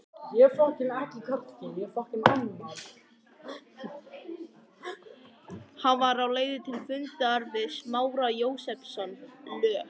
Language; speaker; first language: Icelandic; native; Icelandic